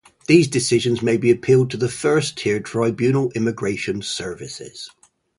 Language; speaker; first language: English; native; English